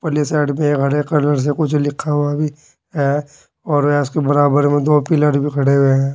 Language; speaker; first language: Hindi; native; Hindi